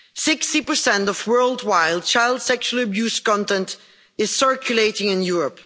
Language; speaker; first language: English; non-native, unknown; Dutch